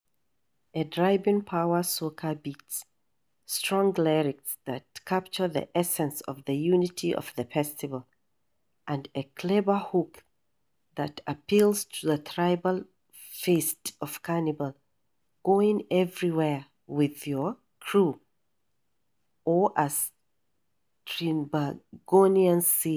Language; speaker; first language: English; non-native, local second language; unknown